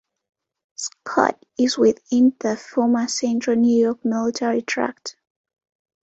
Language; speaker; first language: English; non-native, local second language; Ganda